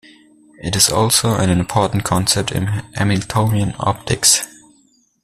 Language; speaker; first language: English; non-native, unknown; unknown